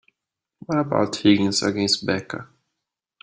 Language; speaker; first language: English; native; English